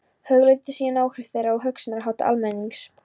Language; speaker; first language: Icelandic; non-native, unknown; Polish